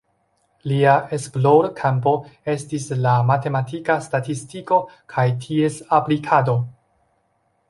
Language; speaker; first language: Esperanto; non-native, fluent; Chinese